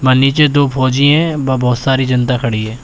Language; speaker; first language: Hindi; native; Hindi